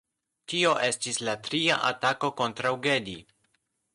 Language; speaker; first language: Esperanto; non-native, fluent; Polish